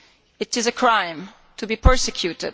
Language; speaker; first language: English; non-native, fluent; Italian